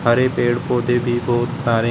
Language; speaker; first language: Hindi; native; Hindi